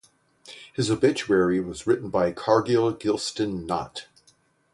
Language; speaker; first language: English; native; English